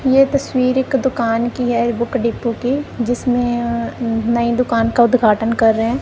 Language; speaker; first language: Hindi; non-native, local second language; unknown